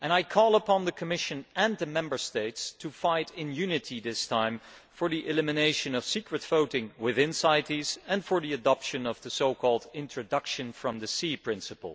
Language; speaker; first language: English; non-native, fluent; Dutch